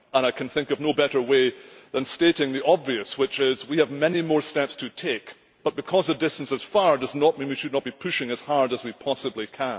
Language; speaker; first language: English; native; English